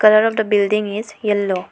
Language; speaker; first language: English; non-native, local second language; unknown